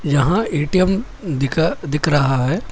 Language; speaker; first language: Hindi; non-native, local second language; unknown